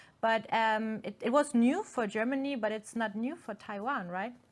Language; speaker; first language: English; non-native, fluent; German